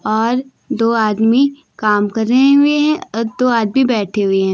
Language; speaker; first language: Hindi; native; Hindi